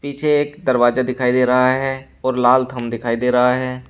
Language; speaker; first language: Hindi; native; Hindi